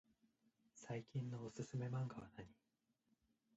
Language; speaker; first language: Japanese; native; Japanese